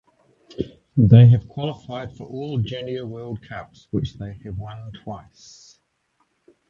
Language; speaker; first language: English; native; English